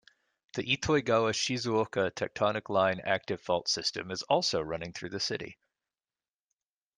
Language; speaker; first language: English; native; English